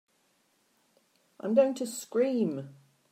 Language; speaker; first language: English; native; English